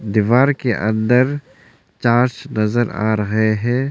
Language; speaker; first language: Hindi; non-native, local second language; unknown